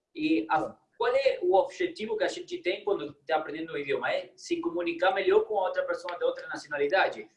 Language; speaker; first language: Portuguese; non-native, fluent; Spanish